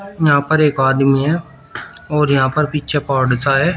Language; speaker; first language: Hindi; native; Hindi